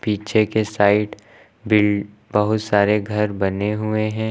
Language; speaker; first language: Hindi; native; Hindi